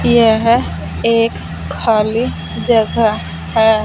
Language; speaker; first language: Hindi; non-native, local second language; Punjabi